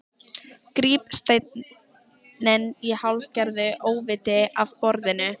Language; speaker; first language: Icelandic; native; Icelandic